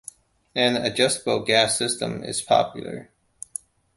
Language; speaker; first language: English; non-native, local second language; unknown